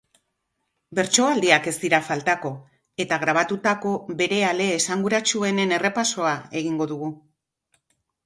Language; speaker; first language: Basque; native; Basque